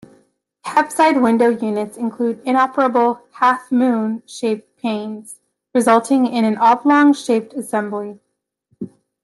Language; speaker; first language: English; native; English